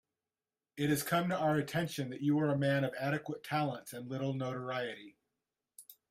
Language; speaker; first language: English; native; English